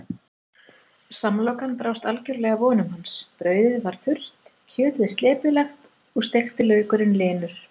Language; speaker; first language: Icelandic; native; Icelandic